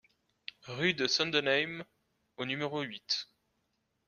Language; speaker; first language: French; native; French